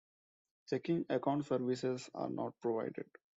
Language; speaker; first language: English; non-native, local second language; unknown